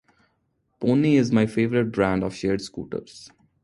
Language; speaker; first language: English; non-native, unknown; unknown